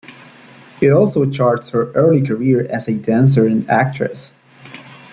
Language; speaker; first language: English; native; English